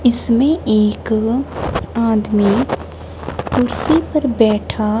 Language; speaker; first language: Hindi; non-native, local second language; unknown